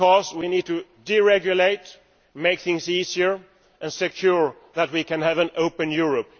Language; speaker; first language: English; non-native, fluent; Swedish